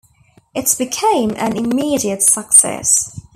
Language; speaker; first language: English; native; English